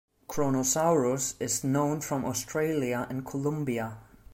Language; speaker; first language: English; non-native, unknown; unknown